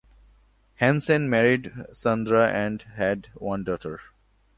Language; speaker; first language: English; non-native, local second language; Bangla